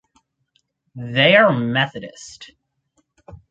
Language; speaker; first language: English; native; English